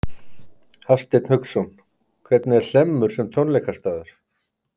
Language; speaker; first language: Icelandic; native; Icelandic